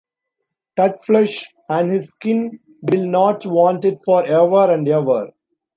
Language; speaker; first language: English; non-native, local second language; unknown